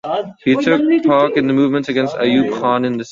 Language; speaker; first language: English; non-native, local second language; Urdu